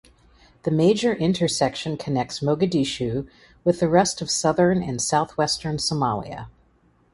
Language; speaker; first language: English; native; English